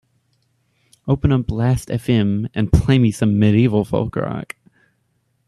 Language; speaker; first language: English; native; English